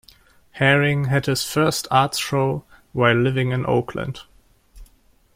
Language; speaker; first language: English; non-native, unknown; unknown